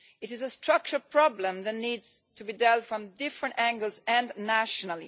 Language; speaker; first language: English; non-native, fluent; Italian